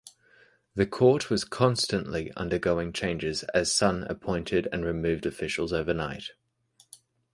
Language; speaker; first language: English; native; English